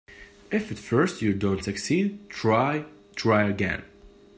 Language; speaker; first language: English; non-native, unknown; Russian